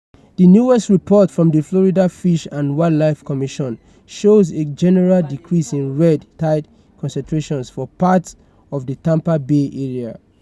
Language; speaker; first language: English; non-native, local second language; Yoruba